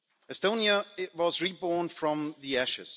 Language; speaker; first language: English; non-native, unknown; German